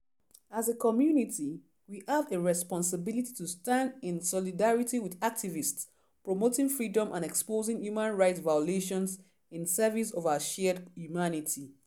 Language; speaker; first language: English; non-native, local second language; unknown